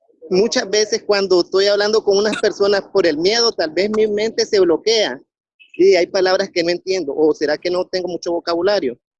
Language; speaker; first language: Spanish; native; Spanish